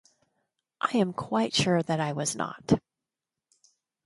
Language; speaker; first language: English; native; English